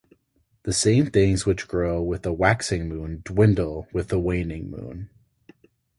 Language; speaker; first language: English; native; English